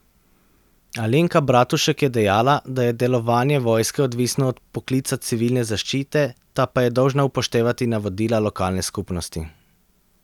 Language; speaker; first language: Slovenian; native; Slovenian